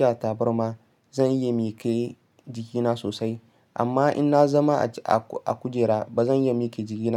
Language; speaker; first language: Hausa; non-native, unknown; Yoruba